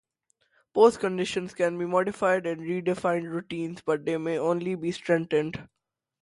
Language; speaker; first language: English; non-native, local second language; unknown